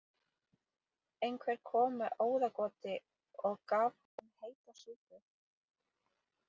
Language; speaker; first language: Icelandic; non-native, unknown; English